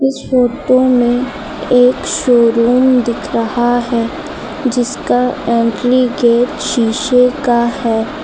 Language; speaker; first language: Hindi; native; Hindi